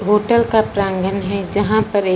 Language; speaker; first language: Hindi; non-native, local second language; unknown